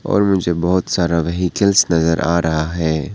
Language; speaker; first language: Hindi; non-native, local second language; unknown